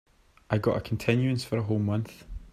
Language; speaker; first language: English; native; English